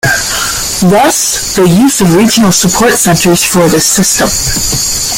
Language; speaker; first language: English; native; English